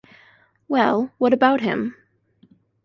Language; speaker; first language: English; native; English